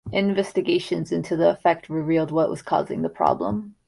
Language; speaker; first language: English; native; English